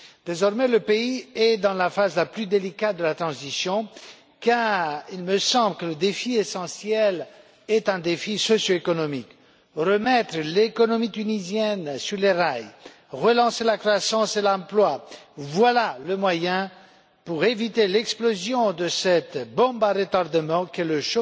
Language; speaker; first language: French; non-native, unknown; Romanian